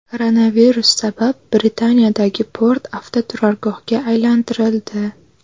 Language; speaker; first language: Uzbek; native; Uzbek